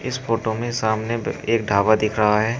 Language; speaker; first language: Hindi; native; Hindi